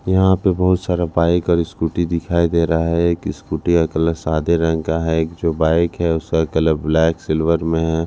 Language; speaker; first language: Hindi; non-native, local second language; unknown